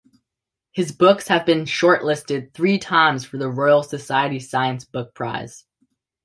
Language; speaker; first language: English; native; English